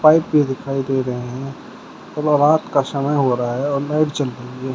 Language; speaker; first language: Hindi; native; Hindi